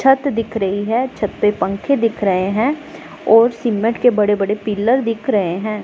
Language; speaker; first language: Hindi; non-native, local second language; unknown